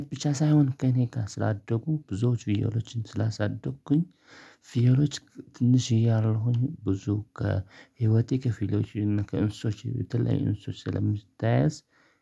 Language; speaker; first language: Amharic; non-native, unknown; Tigrinya